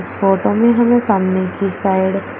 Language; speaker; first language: Hindi; native; Hindi